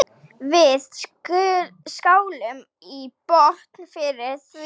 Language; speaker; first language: Icelandic; non-native, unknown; Slovak